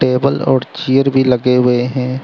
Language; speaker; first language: Hindi; non-native, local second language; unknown